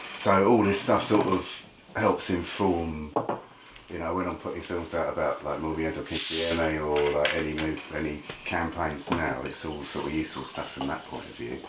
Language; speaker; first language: English; native; English